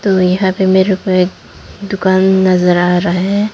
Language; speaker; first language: Hindi; non-native, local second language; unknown